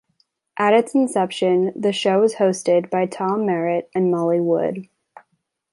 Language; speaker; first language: English; native; English